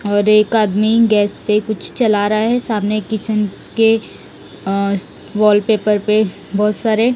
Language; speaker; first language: Hindi; non-native, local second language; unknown